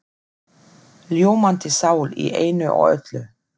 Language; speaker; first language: Icelandic; non-native, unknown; German